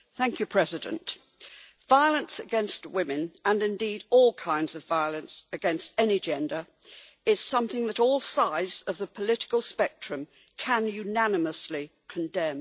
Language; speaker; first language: English; native; English